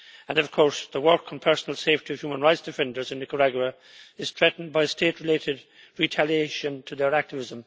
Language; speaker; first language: English; native; English